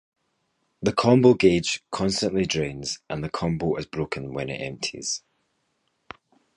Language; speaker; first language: English; native; English